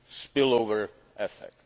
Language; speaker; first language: English; non-native, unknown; Czech